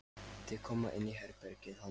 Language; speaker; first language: Icelandic; non-native, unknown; Lithuanian